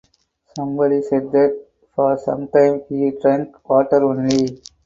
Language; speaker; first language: English; non-native, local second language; Tamil